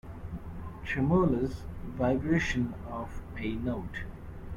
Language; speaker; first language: English; non-native, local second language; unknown